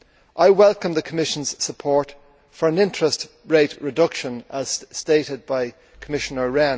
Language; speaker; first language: English; native; English